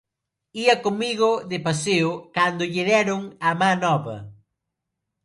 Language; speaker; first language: Galician; non-native, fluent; Spanish